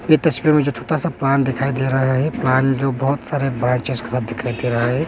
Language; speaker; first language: Hindi; non-native, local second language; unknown